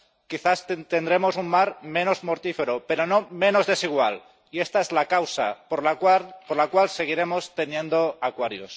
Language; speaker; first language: Spanish; non-native, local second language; Catalan